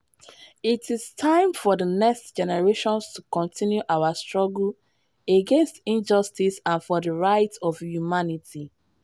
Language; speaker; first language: English; non-native, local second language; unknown